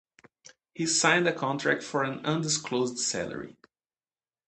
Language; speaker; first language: English; native; English